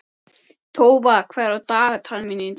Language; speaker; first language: Icelandic; native; Icelandic